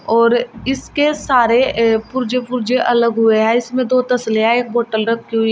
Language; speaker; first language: Hindi; native; Hindi